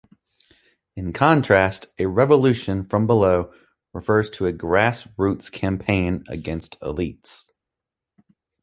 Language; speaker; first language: English; native; English